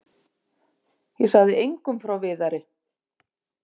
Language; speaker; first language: Icelandic; native; Icelandic